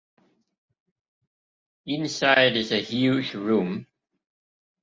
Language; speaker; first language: English; non-native, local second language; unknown